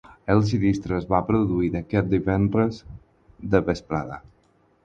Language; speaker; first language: Catalan; non-native, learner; Spanish